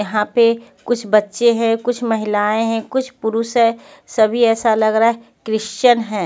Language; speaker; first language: Hindi; non-native, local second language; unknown